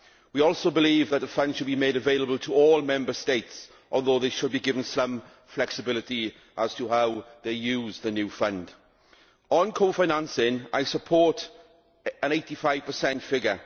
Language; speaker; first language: English; native; English